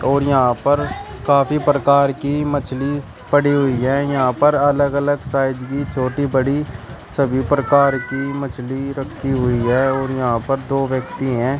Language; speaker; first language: Hindi; native; Hindi